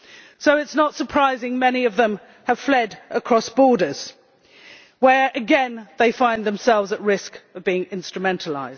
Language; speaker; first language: English; native; English